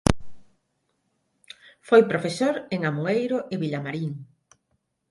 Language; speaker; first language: Galician; non-native, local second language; Spanish